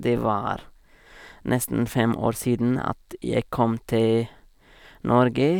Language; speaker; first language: Norwegian; non-native, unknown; Nepali